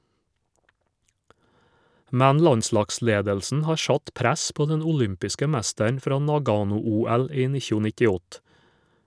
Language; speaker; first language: Norwegian; native; Norwegian